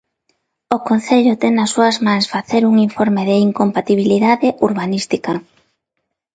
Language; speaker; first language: Galician; non-native, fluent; Spanish